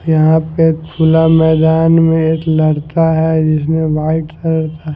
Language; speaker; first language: Hindi; non-native, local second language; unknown